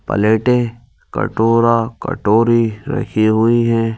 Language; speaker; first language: Hindi; native; Hindi